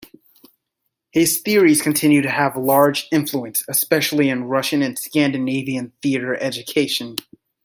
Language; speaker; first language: English; native; English